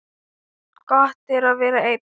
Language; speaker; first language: Icelandic; non-native, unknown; Thai